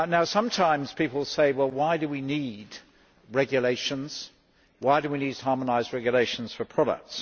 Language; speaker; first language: English; native; English